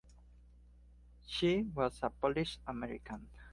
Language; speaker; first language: English; non-native, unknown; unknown